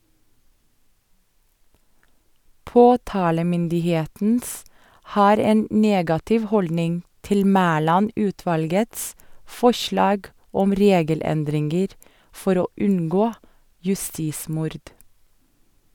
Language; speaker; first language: Norwegian; non-native, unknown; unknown